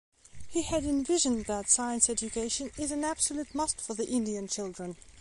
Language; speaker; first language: English; non-native, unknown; Belarusian